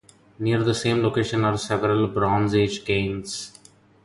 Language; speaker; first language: English; non-native, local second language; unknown